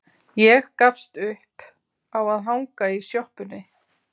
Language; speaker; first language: Icelandic; native; Icelandic